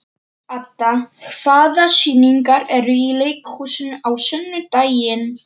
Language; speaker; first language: Icelandic; non-native, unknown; Polish